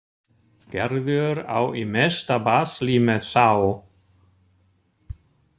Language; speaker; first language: Icelandic; non-native, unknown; German